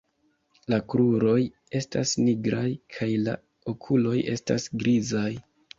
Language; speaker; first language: Esperanto; non-native, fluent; Kinyarwanda